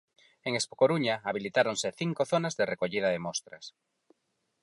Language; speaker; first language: Galician; non-native, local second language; Spanish